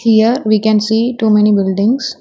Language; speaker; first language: English; non-native, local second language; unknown